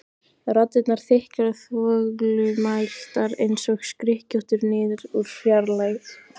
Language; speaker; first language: Icelandic; native; Icelandic